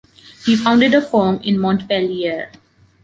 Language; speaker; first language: English; non-native, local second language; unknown